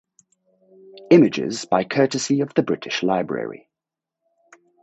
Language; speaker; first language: English; native; English